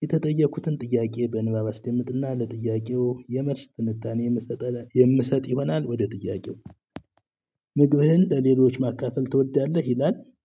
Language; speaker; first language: Amharic; native; Amharic